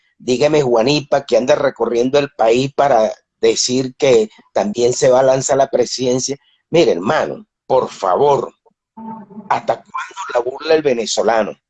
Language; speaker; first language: Spanish; native; Spanish